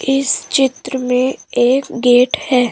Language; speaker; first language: Hindi; native; Hindi